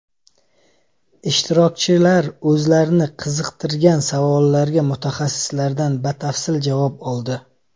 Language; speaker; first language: Uzbek; native; Uzbek